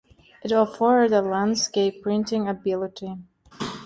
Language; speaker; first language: English; non-native, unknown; Turkmen